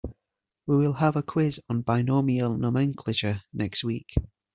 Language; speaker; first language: English; native; English